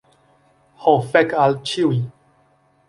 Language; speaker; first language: Esperanto; non-native, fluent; Chinese